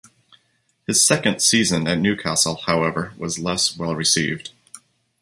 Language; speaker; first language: English; native; English